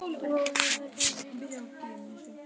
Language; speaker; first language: Icelandic; native; Icelandic